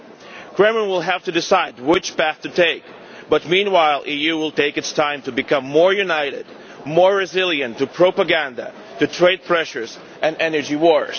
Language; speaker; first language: English; non-native, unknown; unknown